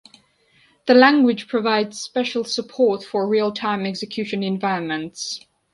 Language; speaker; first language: English; non-native, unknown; Georgian